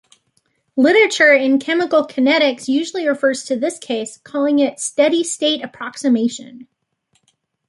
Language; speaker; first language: English; native; English